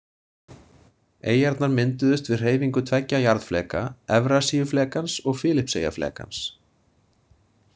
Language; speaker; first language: Icelandic; native; Icelandic